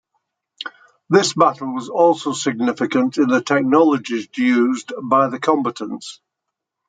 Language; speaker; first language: English; native; English